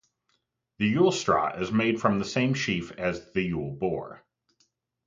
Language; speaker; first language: English; native; English